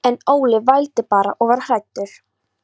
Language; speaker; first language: Icelandic; non-native, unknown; Polish